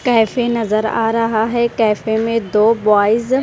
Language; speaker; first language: Hindi; non-native, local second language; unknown